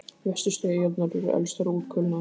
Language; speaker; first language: Icelandic; native; Icelandic